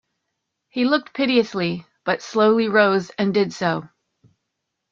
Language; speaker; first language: English; native; English